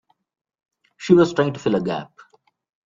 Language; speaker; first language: English; non-native, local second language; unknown